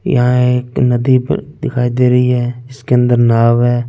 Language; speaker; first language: Hindi; non-native, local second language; Punjabi